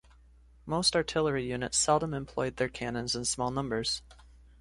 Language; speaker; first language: English; native; English